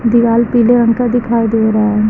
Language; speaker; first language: Hindi; native; Hindi